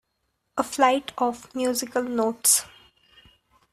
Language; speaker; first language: English; non-native, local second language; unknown